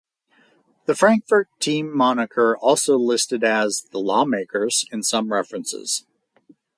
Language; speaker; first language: English; native; English